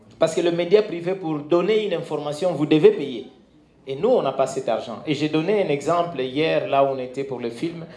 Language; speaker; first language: French; non-native, local second language; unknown